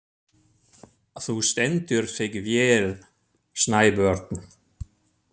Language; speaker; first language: Icelandic; non-native, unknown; German